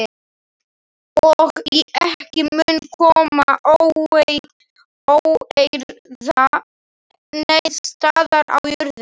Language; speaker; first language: Icelandic; non-native, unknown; Slovak